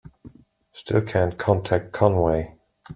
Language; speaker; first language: English; native; English